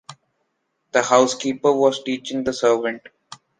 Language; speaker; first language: English; non-native, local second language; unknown